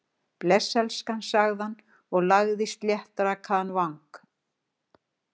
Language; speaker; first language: Icelandic; native; Icelandic